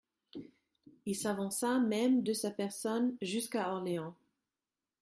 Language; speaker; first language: French; non-native, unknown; German